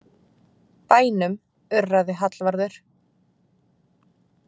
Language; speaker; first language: Icelandic; native; Icelandic